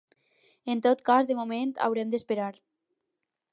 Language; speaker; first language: Catalan; non-native, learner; Spanish